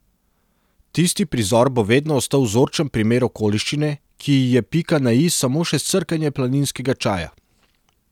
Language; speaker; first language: Slovenian; non-native, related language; Serbian